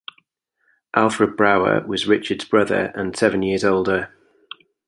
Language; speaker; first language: English; native; English